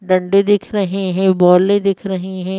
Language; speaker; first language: Hindi; native; Hindi